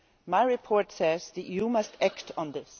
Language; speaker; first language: English; non-native, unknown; German